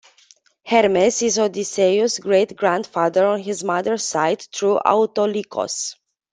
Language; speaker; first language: English; non-native, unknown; Romanian